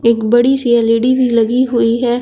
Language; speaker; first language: Hindi; native; Hindi